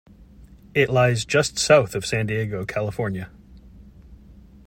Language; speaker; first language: English; native; English